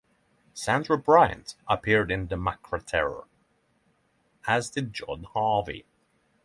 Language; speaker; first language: English; non-native, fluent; Norwegian